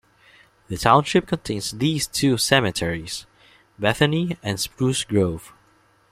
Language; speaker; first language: English; non-native, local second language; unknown